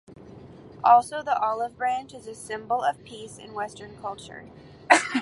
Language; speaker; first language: English; native; English